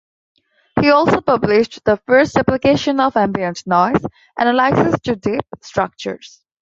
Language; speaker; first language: English; non-native, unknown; Bangla